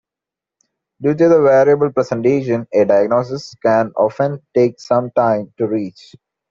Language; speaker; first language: English; non-native, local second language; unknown